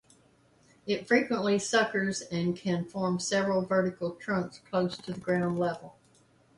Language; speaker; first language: English; native; English